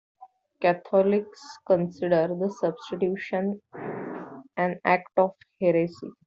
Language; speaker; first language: English; non-native, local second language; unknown